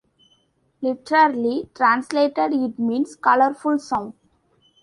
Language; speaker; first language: English; non-native, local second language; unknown